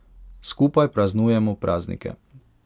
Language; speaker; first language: Slovenian; non-native, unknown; Hungarian